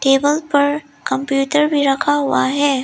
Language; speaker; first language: Hindi; early bilingual, other home language; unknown